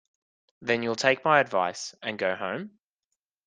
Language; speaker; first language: English; native; English